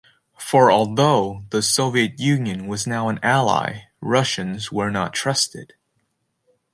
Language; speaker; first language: English; native; English